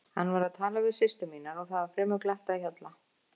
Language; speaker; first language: Icelandic; native; Icelandic